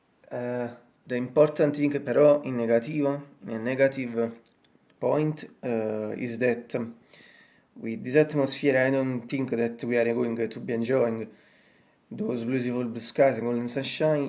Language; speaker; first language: English; non-native, fluent; Italian